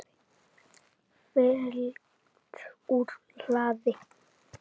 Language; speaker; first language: Icelandic; native; Icelandic